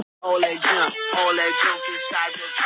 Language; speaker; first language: Icelandic; non-native, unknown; Thai